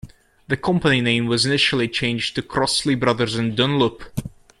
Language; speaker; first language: English; native; English